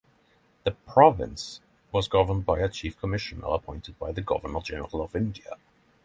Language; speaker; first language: English; non-native, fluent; Norwegian